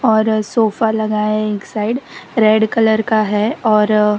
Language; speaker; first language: Hindi; non-native, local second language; Gujarati